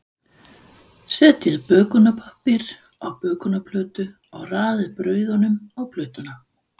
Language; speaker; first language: Icelandic; non-native, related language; Danish